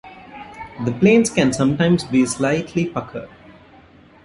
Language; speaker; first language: English; non-native, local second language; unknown